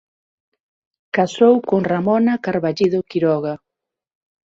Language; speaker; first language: Galician; non-native, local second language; Spanish